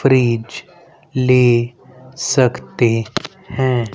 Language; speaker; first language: Hindi; native; Hindi